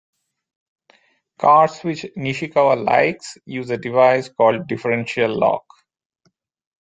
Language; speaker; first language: English; non-native, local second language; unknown